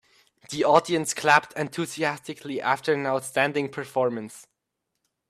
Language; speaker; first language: English; native; English